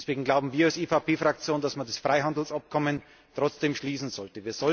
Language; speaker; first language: German; native; German